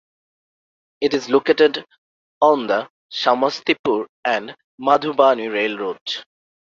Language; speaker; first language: English; non-native, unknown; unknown